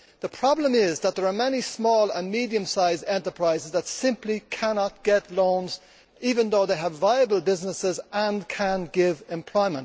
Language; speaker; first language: English; native; English